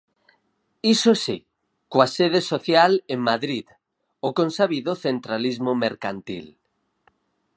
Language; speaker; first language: Galician; native; Galician